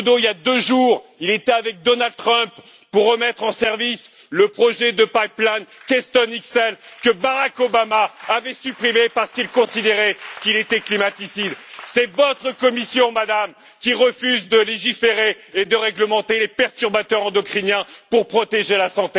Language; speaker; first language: French; native; French